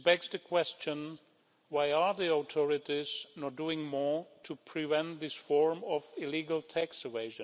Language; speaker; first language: English; non-native, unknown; Czech